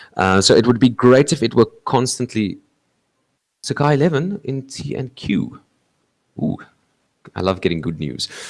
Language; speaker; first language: English; non-native, local second language; Afrikaans